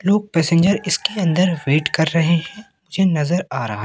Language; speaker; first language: Hindi; native; Hindi